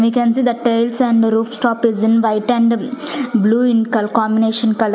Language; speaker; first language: English; non-native, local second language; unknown